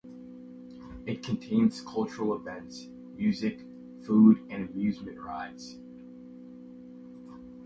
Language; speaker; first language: English; native; English